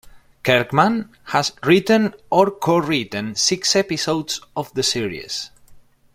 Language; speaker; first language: English; non-native, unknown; Spanish